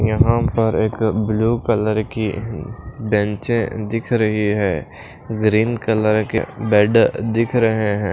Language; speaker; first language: Hindi; non-native, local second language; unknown